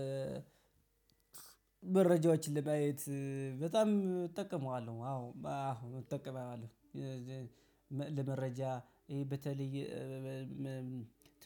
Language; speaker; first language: Amharic; native; Amharic